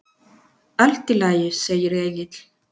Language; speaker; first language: Icelandic; non-native, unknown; Spanish